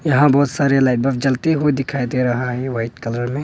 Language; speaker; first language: Hindi; non-native, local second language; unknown